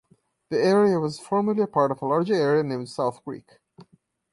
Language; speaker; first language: English; non-native, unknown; Portuguese